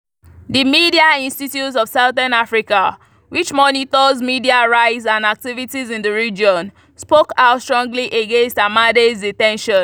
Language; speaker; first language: English; non-native, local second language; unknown